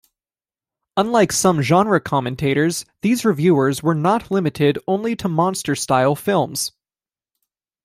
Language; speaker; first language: English; native; English